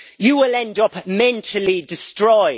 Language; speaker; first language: English; native; English